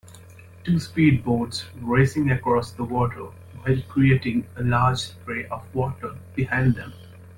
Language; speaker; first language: English; non-native, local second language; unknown